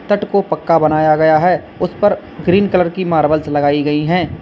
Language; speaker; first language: Hindi; native; Hindi